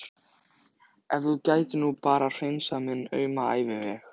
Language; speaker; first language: Icelandic; native; Icelandic